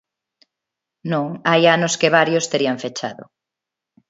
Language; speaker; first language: Galician; non-native, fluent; Spanish